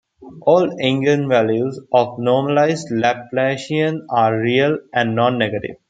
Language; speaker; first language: English; non-native, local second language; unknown